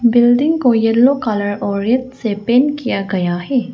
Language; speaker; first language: Hindi; non-native, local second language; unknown